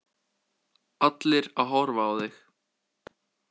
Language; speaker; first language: Icelandic; native; Icelandic